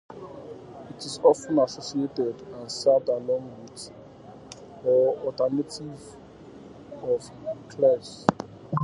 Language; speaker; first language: English; native; English